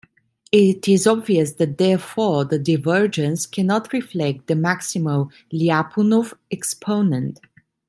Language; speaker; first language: English; non-native, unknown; Italian